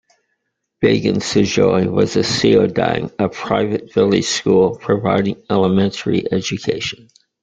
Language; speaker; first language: English; native; English